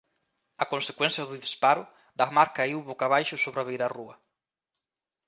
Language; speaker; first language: Galician; native; Galician